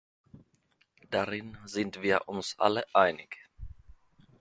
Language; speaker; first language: German; non-native, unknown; Finnish